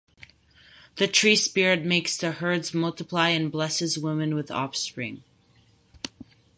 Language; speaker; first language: English; native; English